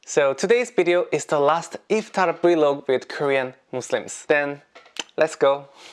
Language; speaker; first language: English; non-native, learner; Korean